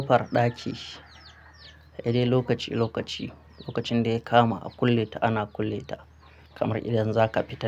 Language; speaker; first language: Hausa; non-native, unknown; Akan